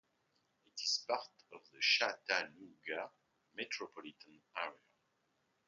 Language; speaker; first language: English; non-native, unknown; French